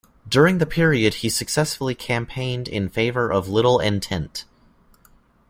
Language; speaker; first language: English; native; English